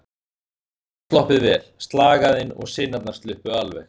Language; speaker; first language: Icelandic; native; Icelandic